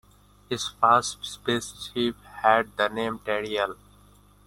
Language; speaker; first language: English; non-native, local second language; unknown